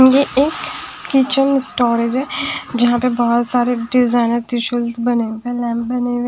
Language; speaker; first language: Hindi; non-native, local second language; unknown